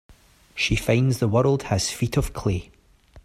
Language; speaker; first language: English; native; English